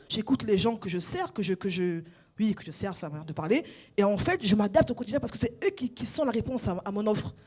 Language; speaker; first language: French; non-native, local second language; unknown